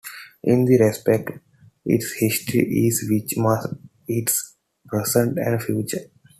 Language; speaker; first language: English; non-native, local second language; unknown